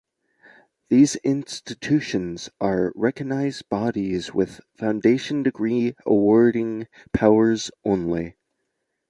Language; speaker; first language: English; native; English